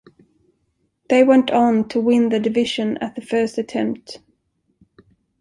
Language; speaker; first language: English; non-native, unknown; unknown